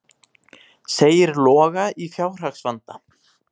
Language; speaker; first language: Icelandic; native; Icelandic